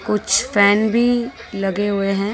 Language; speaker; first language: Hindi; native; Hindi